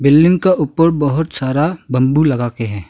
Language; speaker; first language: Hindi; non-native, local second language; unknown